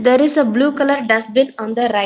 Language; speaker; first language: English; non-native, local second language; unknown